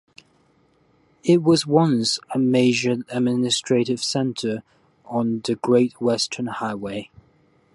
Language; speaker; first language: English; non-native, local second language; Cantonese